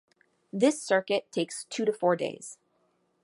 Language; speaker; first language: English; native; English